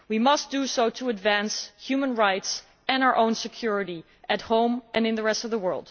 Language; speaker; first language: English; non-native, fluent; Dutch